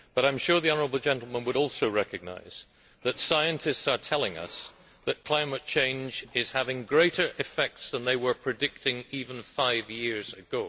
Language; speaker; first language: English; native; English